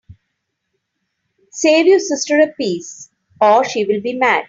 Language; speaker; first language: English; non-native, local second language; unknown